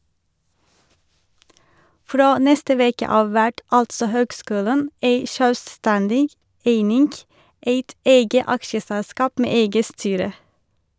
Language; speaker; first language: Norwegian; non-native, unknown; Turkish